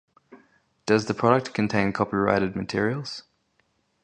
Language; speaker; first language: English; native; English